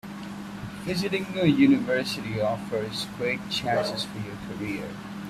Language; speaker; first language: English; non-native, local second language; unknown